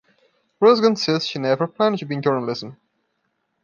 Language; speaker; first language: English; non-native, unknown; Portuguese